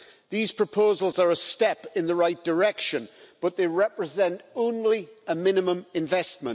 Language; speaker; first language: English; native; English